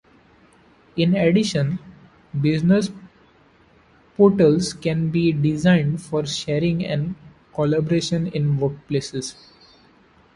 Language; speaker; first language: English; non-native, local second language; Marathi